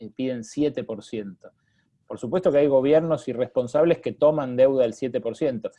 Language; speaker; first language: Spanish; native; Spanish